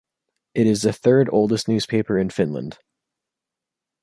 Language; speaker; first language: English; native; English